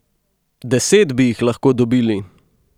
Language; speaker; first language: Slovenian; native; Slovenian